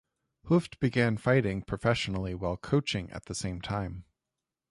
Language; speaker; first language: English; native; English